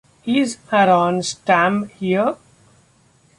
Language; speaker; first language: English; non-native, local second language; Marathi